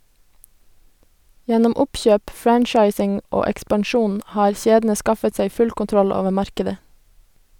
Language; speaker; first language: Norwegian; native; Norwegian